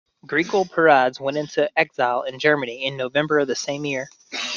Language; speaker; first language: English; native; English